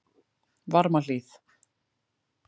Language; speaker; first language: Icelandic; native; Icelandic